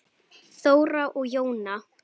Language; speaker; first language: Icelandic; native; Icelandic